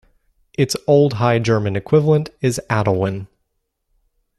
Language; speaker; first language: English; native; English